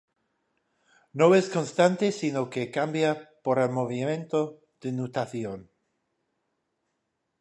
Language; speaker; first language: Spanish; non-native, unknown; English